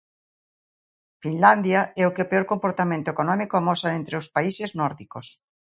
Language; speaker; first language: Galician; native; Galician